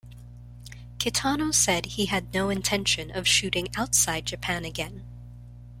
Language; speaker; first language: English; non-native, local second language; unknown